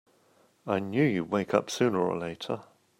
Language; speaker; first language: English; native; English